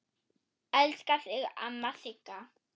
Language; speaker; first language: Icelandic; non-native, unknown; German